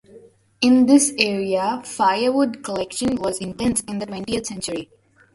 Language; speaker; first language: English; non-native, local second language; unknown